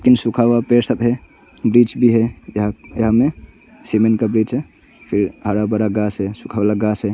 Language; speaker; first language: Hindi; non-native, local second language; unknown